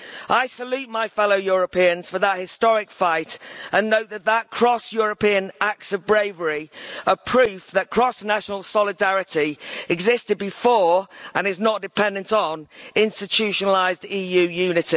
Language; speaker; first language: English; native; English